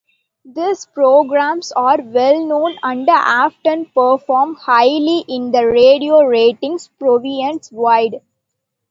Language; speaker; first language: English; non-native, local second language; Tamil